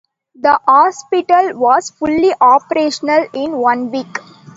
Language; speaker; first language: English; non-native, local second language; Tamil